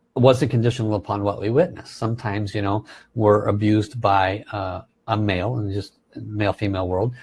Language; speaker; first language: English; native; English